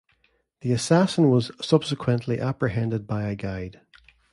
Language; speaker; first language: English; native; English